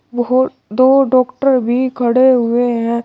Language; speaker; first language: Hindi; native; Hindi